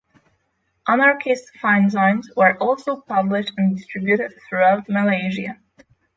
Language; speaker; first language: English; non-native, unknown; Polish